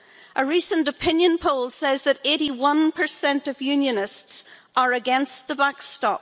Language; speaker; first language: English; native; English